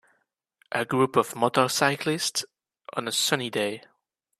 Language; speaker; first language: English; native; English